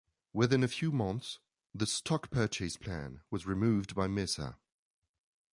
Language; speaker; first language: English; non-native, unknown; French